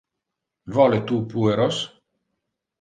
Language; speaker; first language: Interlingua; non-native, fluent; Italian